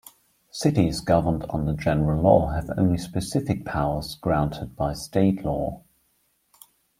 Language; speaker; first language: English; non-native, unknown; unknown